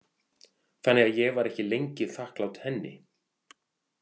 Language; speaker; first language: Icelandic; native; Icelandic